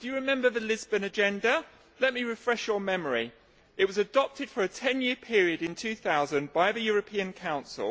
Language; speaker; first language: English; native; English